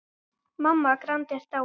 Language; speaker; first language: Icelandic; native; Icelandic